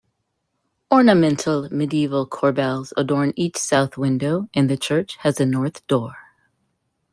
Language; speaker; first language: English; native; English